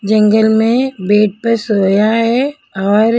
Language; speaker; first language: Hindi; non-native, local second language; Punjabi